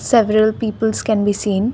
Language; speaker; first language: English; non-native, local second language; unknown